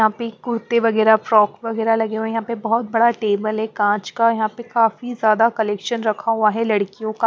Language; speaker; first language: Hindi; non-native, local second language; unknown